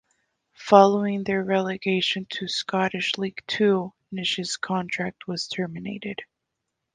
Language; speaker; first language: English; native; English